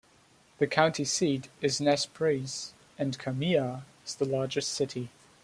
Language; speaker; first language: English; non-native, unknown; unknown